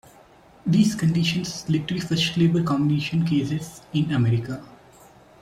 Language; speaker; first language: English; non-native, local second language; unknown